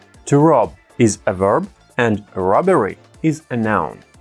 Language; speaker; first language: English; non-native, fluent; Russian